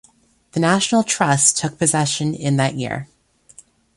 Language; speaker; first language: English; native; English